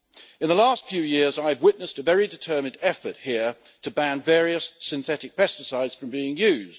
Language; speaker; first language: English; native; English